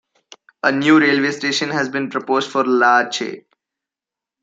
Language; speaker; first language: English; non-native, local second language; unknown